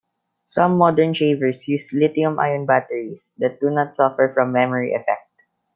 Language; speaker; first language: English; non-native, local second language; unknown